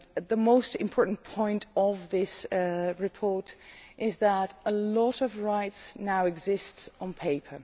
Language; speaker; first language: English; non-native, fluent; Dutch